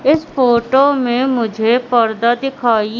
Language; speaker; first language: Hindi; native; Hindi